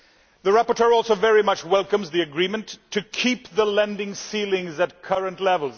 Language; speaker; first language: English; non-native, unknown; Swedish